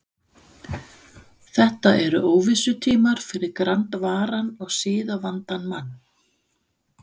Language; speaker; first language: Icelandic; non-native, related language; Danish